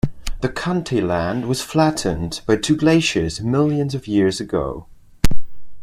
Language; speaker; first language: English; non-native, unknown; Spanish